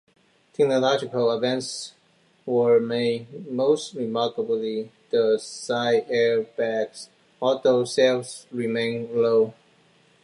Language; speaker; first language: English; non-native, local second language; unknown